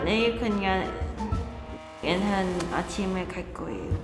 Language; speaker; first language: Korean; non-native, learner; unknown